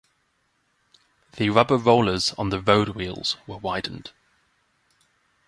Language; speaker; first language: English; native; English